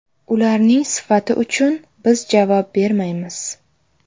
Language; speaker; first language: Uzbek; native; Uzbek